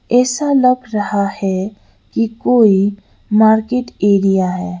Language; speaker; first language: Hindi; non-native, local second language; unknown